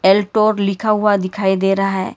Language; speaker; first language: Hindi; non-native, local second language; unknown